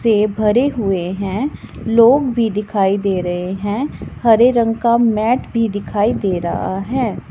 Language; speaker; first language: Hindi; non-native, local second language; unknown